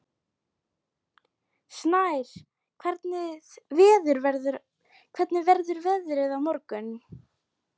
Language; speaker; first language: Icelandic; non-native, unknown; Polish